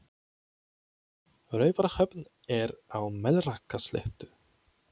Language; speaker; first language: Icelandic; non-native, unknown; Polish